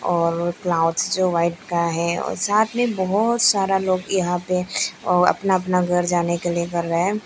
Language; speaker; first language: Hindi; non-native, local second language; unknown